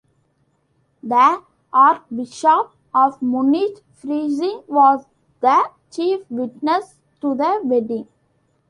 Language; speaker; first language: English; non-native, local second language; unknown